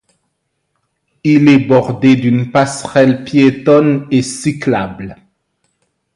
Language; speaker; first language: French; non-native, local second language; Malagasy